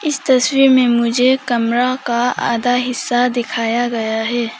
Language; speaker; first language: Hindi; non-native, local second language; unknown